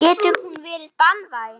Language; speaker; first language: Icelandic; non-native, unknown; German